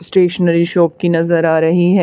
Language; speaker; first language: Hindi; native; Hindi